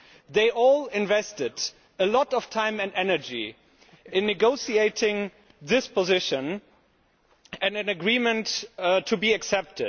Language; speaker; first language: English; non-native, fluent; German